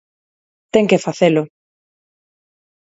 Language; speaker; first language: Galician; non-native, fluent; Spanish